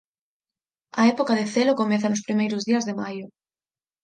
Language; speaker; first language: Galician; native; Galician